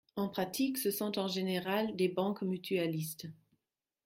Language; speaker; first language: French; non-native, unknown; German